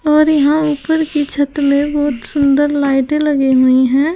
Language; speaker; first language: Hindi; native; Hindi